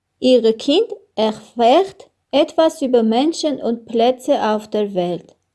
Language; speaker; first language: German; non-native, learner; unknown